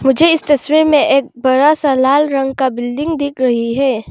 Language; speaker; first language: Hindi; non-native, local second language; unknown